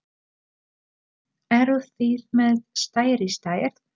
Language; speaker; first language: Icelandic; non-native, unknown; Polish